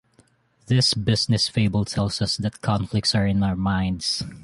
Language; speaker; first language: English; non-native, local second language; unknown